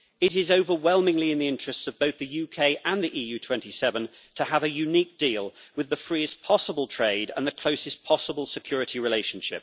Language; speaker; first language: English; native; English